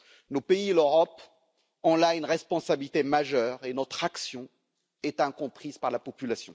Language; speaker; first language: French; native; French